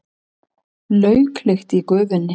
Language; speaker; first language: Icelandic; native; Icelandic